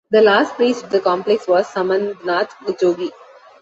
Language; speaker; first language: English; non-native, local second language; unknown